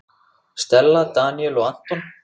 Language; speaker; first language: Icelandic; native; Icelandic